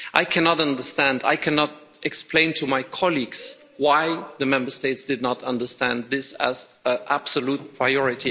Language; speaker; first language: English; non-native, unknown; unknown